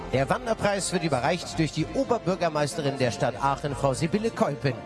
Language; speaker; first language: German; native; German